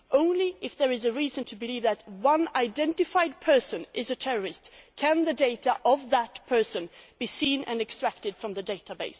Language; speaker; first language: English; non-native, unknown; Swedish